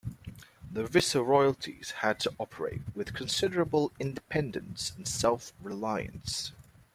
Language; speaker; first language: English; native; English